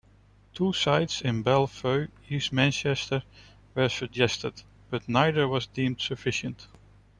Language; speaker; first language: English; non-native, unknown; Dutch